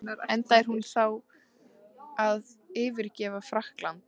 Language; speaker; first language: Icelandic; native; Icelandic